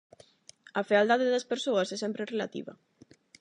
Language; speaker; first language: Galician; non-native, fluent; Spanish